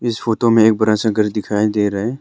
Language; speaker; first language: Hindi; non-native, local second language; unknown